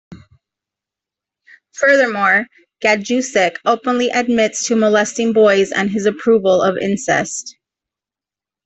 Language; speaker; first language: English; native; English